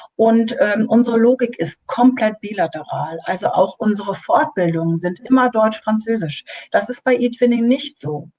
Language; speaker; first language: German; native; German